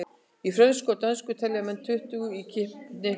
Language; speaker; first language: Icelandic; native; Icelandic